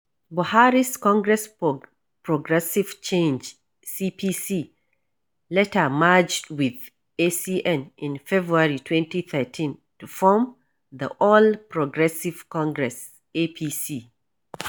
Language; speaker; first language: English; non-native, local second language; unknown